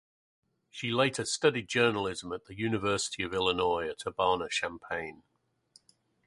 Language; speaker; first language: English; native; English